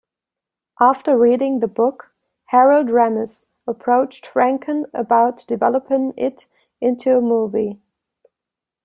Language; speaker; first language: English; non-native, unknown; German